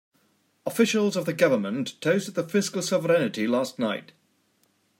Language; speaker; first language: English; native; English